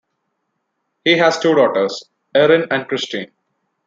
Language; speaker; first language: English; non-native, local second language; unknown